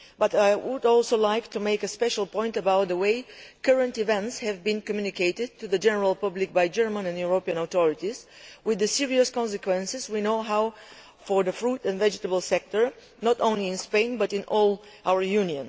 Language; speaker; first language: English; non-native, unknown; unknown